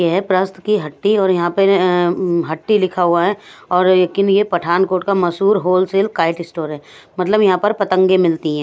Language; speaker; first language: Hindi; non-native, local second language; Punjabi